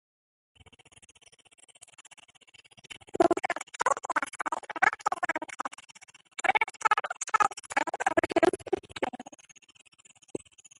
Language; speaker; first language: English; native; English